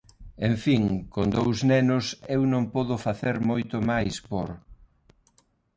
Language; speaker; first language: Galician; non-native, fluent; Spanish